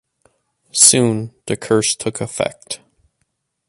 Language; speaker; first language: English; native; English